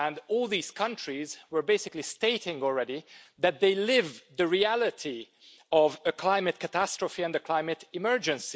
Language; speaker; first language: English; non-native, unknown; Hungarian